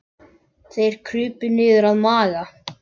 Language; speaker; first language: Icelandic; native; Icelandic